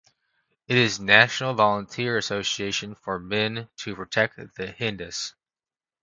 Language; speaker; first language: English; native; English